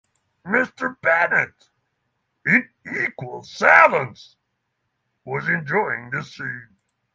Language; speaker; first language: English; non-native, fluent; Norwegian